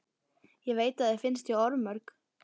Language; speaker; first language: Icelandic; native; Icelandic